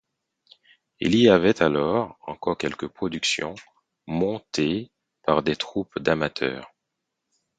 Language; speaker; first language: French; non-native, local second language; Haitian Creole